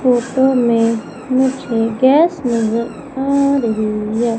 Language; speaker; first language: Hindi; native; Hindi